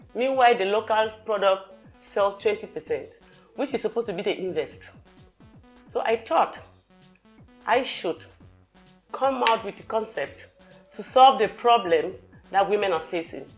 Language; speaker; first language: English; non-native, local second language; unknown